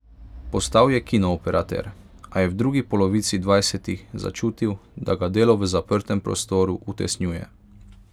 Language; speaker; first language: Slovenian; non-native, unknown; Hungarian